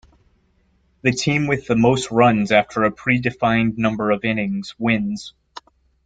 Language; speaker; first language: English; native; English